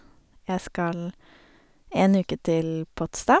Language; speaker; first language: Norwegian; native; Norwegian